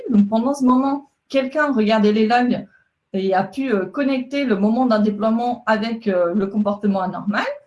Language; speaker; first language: French; non-native, fluent; Spanish